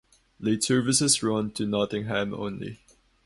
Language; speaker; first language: English; non-native, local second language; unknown